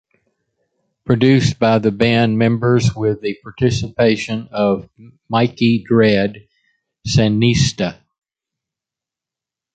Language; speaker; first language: English; native; English